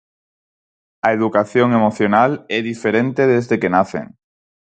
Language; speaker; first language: Galician; non-native, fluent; Spanish